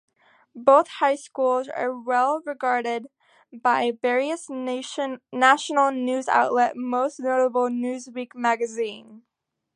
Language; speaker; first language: English; native; English